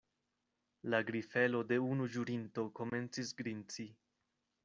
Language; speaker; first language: Esperanto; non-native, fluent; Spanish